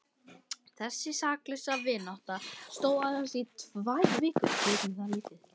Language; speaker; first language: Icelandic; native; Icelandic